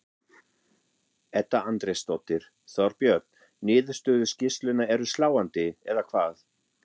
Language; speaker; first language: Icelandic; non-native, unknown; German